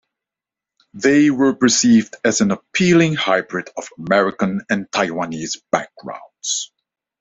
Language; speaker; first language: English; non-native, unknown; Dutch